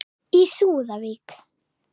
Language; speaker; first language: Icelandic; native; Icelandic